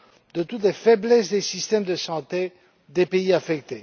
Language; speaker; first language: French; non-native, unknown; Romanian